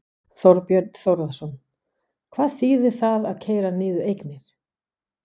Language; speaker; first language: Icelandic; non-native, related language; Danish